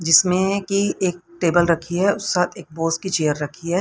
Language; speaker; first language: Hindi; native; Hindi